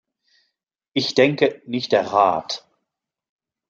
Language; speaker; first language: German; non-native, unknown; French